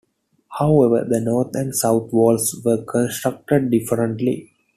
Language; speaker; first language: English; non-native, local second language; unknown